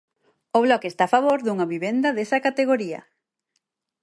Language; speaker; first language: Galician; native; Galician